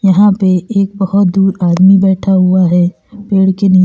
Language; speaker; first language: Hindi; native; Hindi